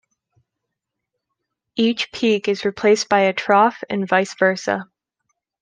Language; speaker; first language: English; native; English